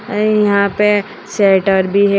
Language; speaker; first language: Hindi; native; Hindi